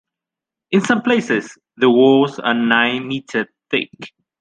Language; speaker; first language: English; native; English